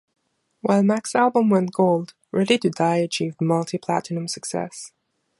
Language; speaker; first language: English; non-native, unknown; German